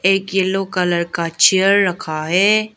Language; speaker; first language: Hindi; non-native, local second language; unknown